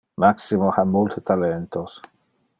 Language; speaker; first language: Interlingua; non-native, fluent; Dutch